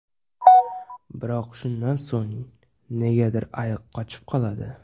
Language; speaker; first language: Uzbek; native; Uzbek